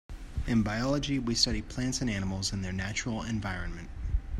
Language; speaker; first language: English; native; English